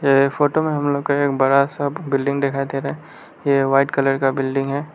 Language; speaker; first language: Hindi; non-native, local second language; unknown